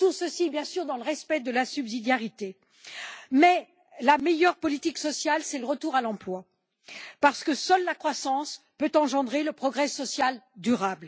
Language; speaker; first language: French; native; French